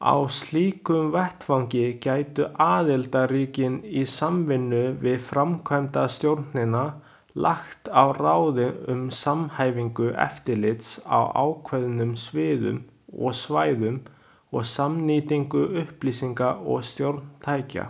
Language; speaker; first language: Icelandic; non-native, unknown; Chinese